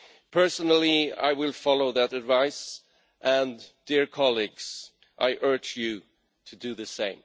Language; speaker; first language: English; non-native, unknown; Swedish